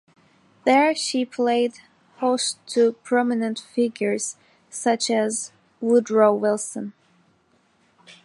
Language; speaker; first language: English; non-native, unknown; Turkish